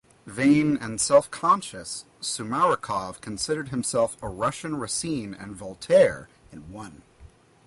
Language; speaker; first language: English; native; English